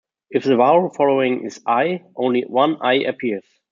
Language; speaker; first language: English; non-native, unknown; German